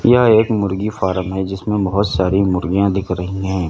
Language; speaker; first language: Hindi; native; Hindi